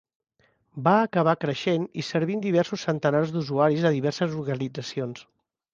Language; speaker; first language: Catalan; native; Catalan